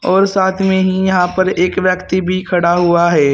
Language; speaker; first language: Hindi; native; Hindi